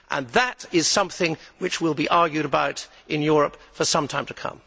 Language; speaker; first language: English; native; English